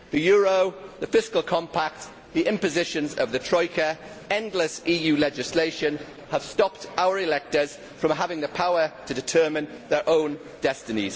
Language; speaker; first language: English; native; English